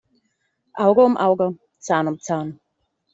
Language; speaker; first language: German; native; German